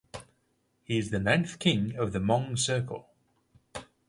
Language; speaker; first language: English; native; English